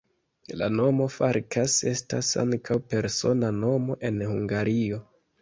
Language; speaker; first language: Esperanto; non-native, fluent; Kinyarwanda